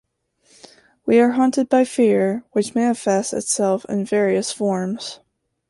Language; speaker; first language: English; native; English